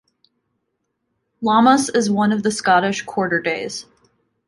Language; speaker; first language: English; native; English